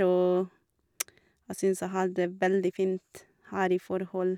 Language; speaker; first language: Norwegian; non-native, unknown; Portuguese